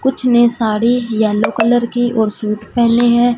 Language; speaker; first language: Hindi; non-native, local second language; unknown